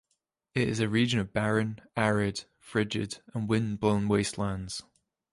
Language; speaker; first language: English; native; English